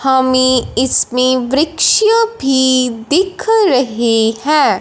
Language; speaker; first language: Hindi; non-native, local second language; Punjabi